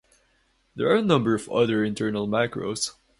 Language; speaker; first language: English; non-native, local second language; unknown